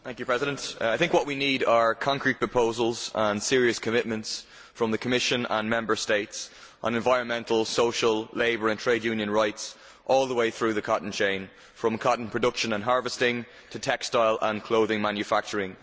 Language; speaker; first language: English; native; English